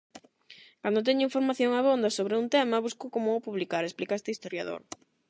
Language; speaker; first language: Galician; non-native, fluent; Spanish